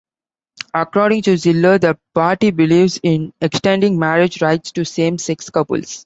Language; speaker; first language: English; non-native, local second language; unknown